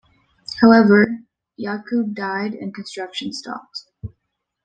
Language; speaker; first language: English; native; English